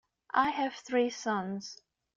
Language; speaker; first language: English; non-native, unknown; Chinese